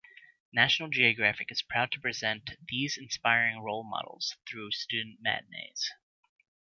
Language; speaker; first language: English; native; English